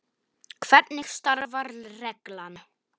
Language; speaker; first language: Icelandic; non-native, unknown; Polish